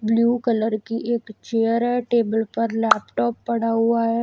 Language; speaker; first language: Hindi; non-native, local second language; Punjabi